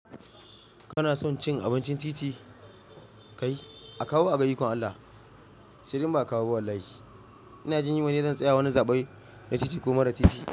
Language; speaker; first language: Hausa; non-native, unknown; Yoruba